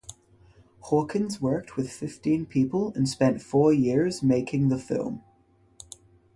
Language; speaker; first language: English; native; English